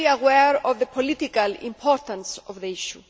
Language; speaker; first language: English; non-native, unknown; Greek